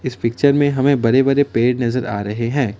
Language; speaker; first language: Hindi; non-native, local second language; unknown